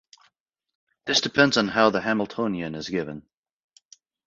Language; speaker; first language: English; native; English